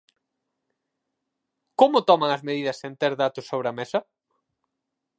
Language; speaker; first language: Galician; native; Galician